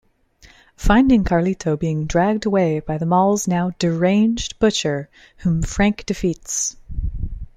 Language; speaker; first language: English; native; English